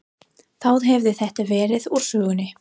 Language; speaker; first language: Icelandic; non-native, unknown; English